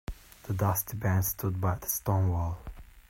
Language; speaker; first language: English; non-native, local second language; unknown